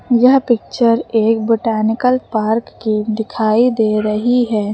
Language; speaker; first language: Hindi; native; Hindi